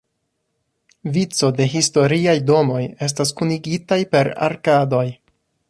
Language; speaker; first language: Esperanto; non-native, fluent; English